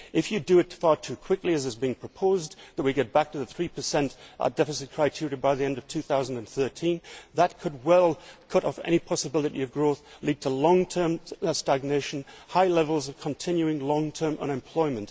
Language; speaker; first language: English; native; English